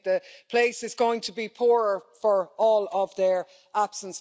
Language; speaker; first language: English; native; English